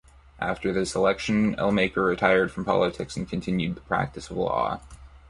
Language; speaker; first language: English; native; English